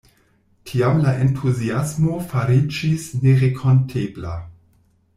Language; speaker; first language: Esperanto; non-native, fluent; German